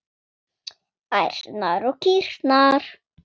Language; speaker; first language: Icelandic; non-native, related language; Swedish